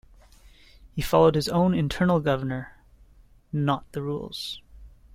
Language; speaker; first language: English; native; English